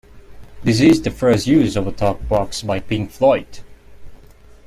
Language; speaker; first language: English; non-native, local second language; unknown